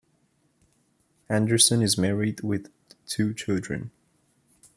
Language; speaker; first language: English; non-native, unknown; Bulgarian